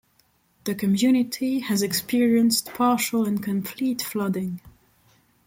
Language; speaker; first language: English; non-native, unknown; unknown